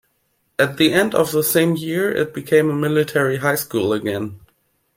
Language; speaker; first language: English; non-native, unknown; German